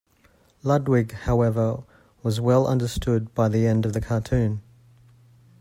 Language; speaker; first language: English; native; English